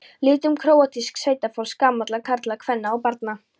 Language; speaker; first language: Icelandic; non-native, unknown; Polish